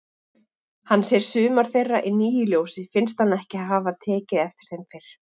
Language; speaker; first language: Icelandic; native; Icelandic